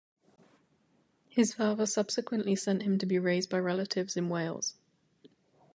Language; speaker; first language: English; native; English